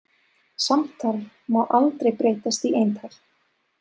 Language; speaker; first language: Icelandic; non-native, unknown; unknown